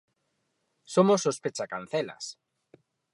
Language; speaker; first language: Galician; non-native, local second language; Spanish